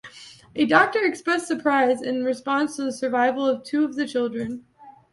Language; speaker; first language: English; native; English